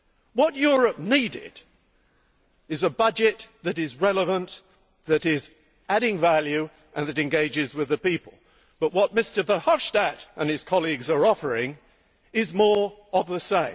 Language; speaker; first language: English; native; English